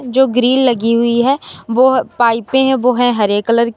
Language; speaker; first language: Hindi; native; Hindi